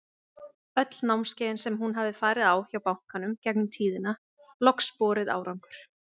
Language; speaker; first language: Icelandic; native; Icelandic